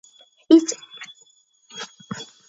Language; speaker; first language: English; non-native, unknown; Georgian